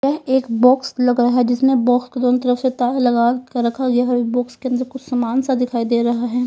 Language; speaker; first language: Hindi; native; Hindi